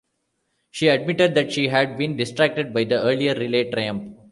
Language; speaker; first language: English; non-native, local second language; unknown